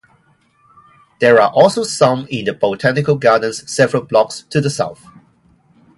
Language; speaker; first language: English; non-native, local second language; Cantonese